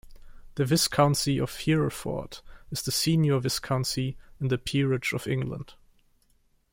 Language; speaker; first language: English; non-native, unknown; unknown